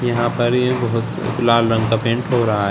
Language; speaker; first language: Hindi; native; Hindi